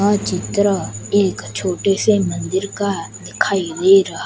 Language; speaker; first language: Hindi; non-native, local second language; Gujarati